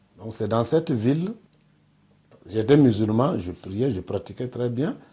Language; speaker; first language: French; non-native, local second language; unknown